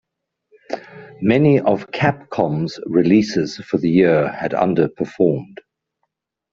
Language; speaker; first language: English; native; English